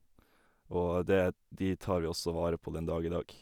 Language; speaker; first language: Norwegian; native; Norwegian